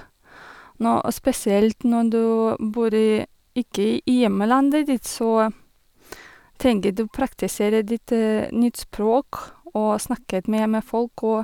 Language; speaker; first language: Norwegian; non-native, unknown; Russian